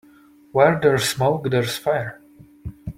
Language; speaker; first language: English; non-native, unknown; Czech